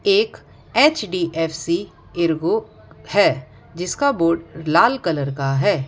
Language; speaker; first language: Hindi; non-native, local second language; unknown